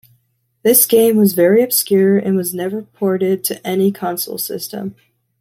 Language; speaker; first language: English; native; English